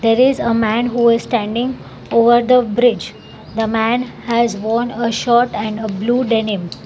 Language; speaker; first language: English; non-native, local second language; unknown